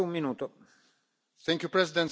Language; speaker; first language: English; native; English